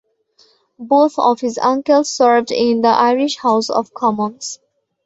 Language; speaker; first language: English; non-native, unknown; Bangla